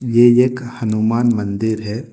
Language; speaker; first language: Hindi; non-native, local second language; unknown